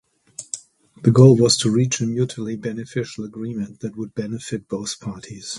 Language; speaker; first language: English; non-native, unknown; German